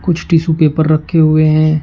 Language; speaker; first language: Hindi; native; Hindi